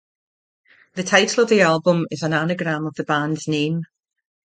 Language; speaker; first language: English; native; English